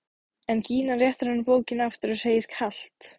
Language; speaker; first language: Icelandic; native; Icelandic